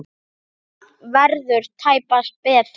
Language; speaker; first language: Icelandic; native; Icelandic